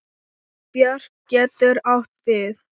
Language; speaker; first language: Icelandic; non-native, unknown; Thai